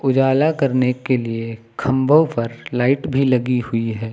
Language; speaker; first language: Hindi; native; Hindi